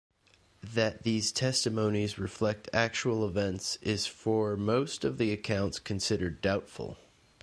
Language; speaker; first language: English; native; English